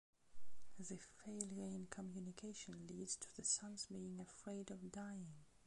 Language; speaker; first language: English; non-native, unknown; Belarusian